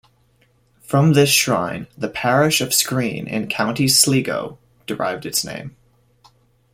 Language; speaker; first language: English; native; English